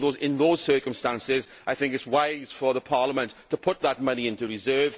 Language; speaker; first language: English; native; English